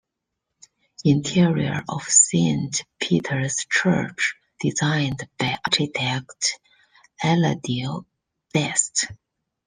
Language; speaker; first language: English; non-native, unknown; Chinese